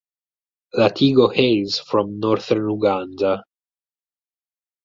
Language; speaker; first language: English; non-native, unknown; Italian